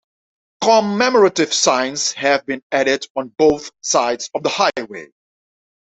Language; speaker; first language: English; non-native, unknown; Dutch